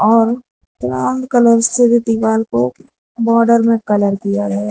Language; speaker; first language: Hindi; non-native, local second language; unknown